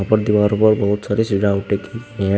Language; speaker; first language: Hindi; native; Hindi